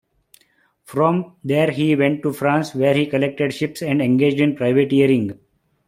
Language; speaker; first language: English; non-native, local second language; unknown